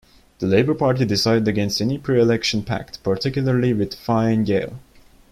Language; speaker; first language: English; non-native, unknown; Turkish